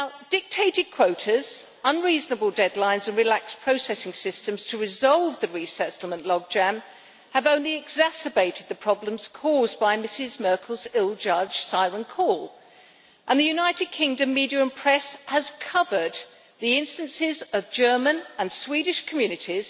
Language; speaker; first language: English; native; English